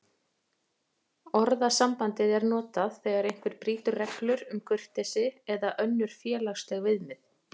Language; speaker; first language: Icelandic; native; Icelandic